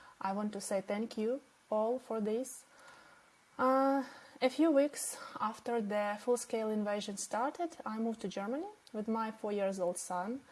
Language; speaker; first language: English; non-native, fluent; Ukrainian